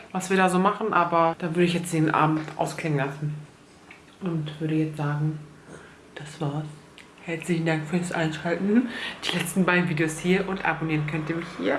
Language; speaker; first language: German; early bilingual, other home language; Turkish